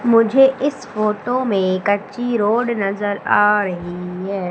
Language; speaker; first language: Hindi; native; Hindi